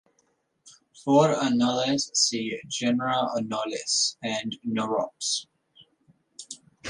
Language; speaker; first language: English; native; English